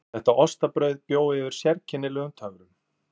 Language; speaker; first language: Icelandic; native; Icelandic